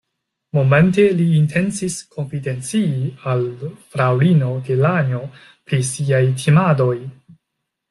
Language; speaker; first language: Esperanto; non-native, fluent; Chinese